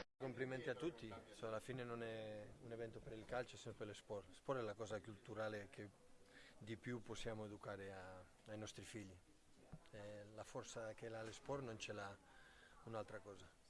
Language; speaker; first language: Italian; non-native, fluent; Catalan